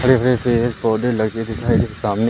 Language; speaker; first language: Hindi; native; Hindi